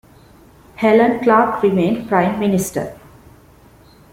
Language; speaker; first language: English; non-native, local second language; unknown